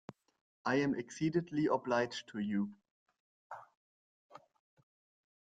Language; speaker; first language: English; non-native, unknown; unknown